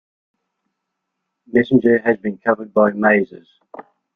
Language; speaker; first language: English; native; English